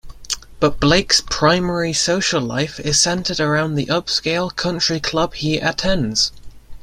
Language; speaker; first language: English; native; English